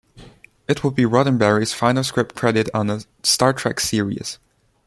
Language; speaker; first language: English; non-native, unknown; Chinese